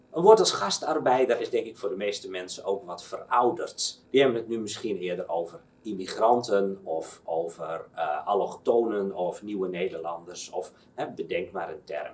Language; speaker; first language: Dutch; native; Dutch